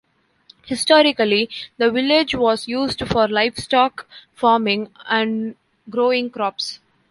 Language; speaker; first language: English; non-native, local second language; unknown